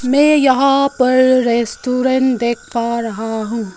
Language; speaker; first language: Hindi; early bilingual, other home language; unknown